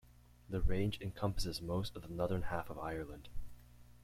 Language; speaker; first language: English; native; English